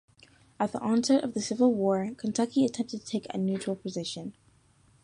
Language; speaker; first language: English; native; English